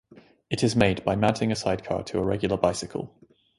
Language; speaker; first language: English; native; English